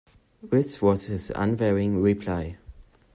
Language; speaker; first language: English; non-native, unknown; German